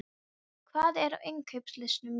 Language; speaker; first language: Icelandic; non-native, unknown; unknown